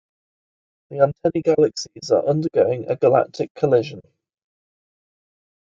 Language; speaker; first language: English; native; English